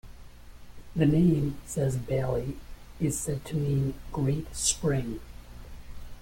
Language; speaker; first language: English; native; English